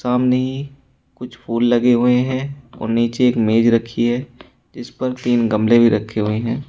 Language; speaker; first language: Hindi; native; Hindi